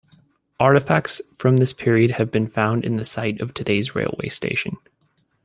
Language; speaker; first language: English; native; English